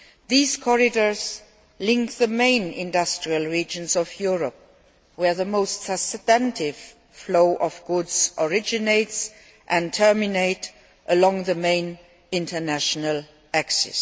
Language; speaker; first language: English; non-native, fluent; Luxembourgish